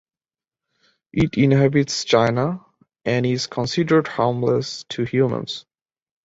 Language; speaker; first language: English; non-native, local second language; Bangla